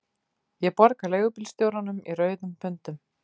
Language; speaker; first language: Icelandic; native; Icelandic